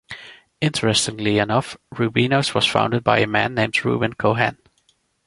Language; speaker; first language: English; non-native, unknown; Dutch